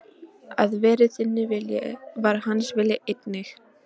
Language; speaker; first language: Icelandic; non-native, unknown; Polish